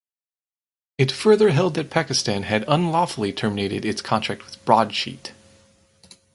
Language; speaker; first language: English; native; English